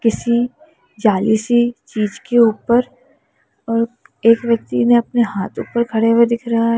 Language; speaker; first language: Hindi; native; Hindi